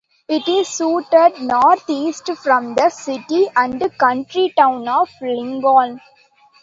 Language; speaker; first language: English; non-native, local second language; Tamil